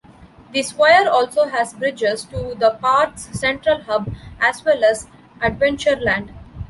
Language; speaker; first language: English; non-native, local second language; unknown